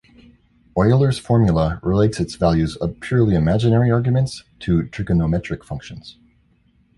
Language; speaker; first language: English; native; English